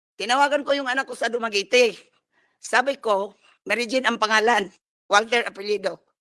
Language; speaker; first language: Filipino; non-native, local second language; Cebuano